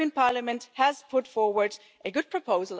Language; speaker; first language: English; non-native, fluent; German